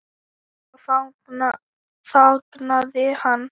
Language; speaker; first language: Icelandic; non-native, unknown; Thai